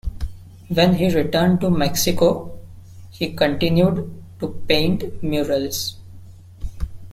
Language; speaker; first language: English; non-native, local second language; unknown